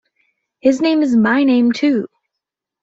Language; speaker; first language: English; native; English